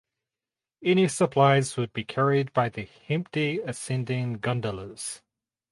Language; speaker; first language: English; native; English